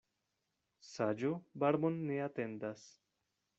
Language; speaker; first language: Esperanto; non-native, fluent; Spanish